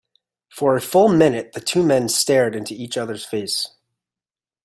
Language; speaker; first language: English; native; English